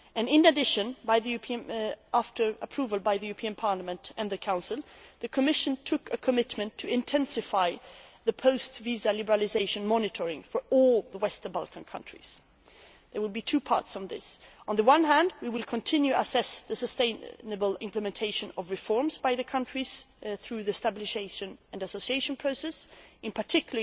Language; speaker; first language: English; non-native, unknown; Swedish